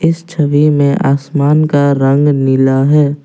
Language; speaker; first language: Hindi; non-native, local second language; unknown